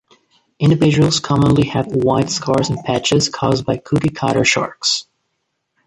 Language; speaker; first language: English; non-native, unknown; Spanish